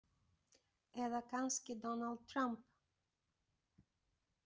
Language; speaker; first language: Icelandic; non-native, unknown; Bulgarian